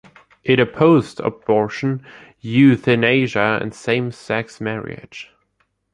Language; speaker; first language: English; non-native, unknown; German